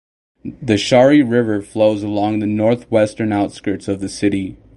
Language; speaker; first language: English; native; English